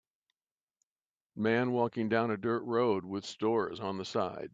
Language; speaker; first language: English; native; English